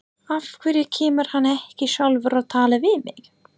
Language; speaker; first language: Icelandic; non-native, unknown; English